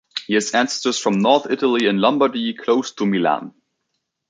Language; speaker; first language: English; native; English